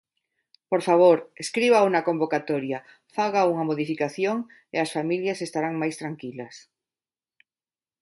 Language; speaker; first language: Galician; non-native, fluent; Spanish